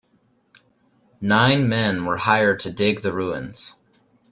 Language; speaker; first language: English; native; English